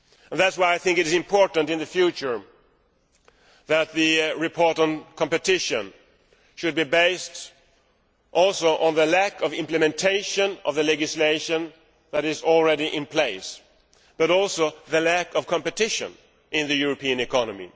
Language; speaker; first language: English; non-native, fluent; Swedish